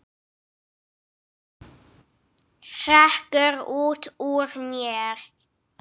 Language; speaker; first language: Icelandic; non-native, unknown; English